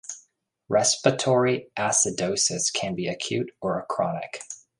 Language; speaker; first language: English; native; English